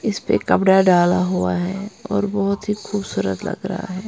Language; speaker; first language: Hindi; non-native, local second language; Punjabi